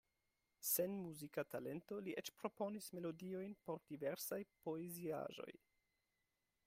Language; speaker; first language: Esperanto; non-native, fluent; German